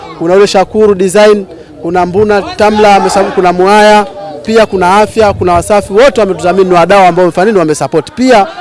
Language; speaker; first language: Swahili; native; Swahili